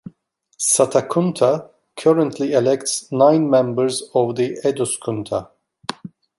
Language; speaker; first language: English; non-native, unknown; Turkish